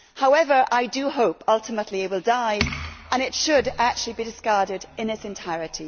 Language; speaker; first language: English; native; English